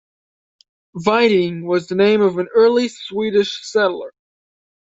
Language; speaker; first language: English; native; English